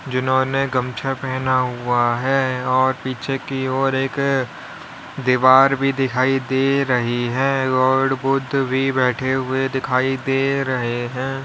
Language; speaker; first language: Hindi; native; Hindi